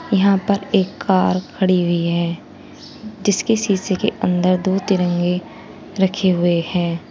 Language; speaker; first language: Hindi; native; Hindi